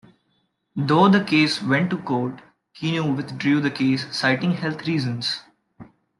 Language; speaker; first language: English; non-native, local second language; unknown